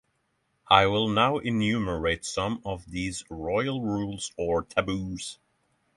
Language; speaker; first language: English; non-native, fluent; Norwegian